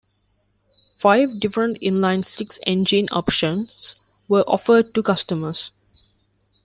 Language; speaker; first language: English; non-native, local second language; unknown